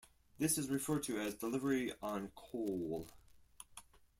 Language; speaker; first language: English; non-native, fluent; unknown